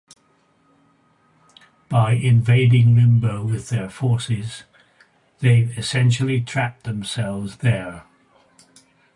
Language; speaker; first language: English; native; English